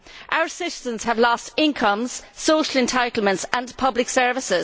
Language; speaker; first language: English; native; English